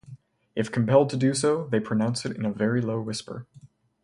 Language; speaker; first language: English; native; English